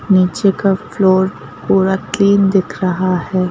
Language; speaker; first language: Hindi; native; Hindi